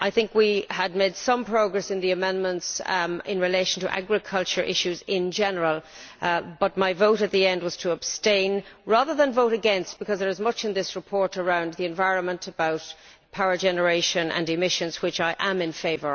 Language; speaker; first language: English; native; English